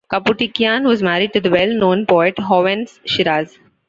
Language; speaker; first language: English; non-native, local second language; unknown